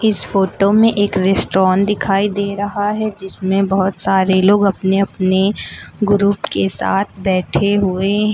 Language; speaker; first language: Hindi; native; Hindi